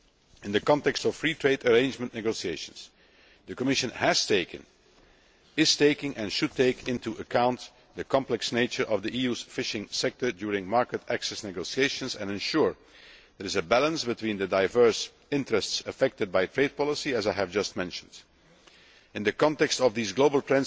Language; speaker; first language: English; non-native, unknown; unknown